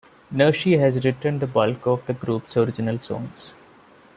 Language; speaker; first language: English; non-native, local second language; Malayalam